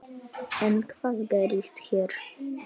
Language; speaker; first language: Icelandic; non-native, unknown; Polish